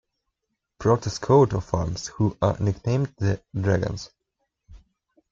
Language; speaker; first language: English; non-native, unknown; Russian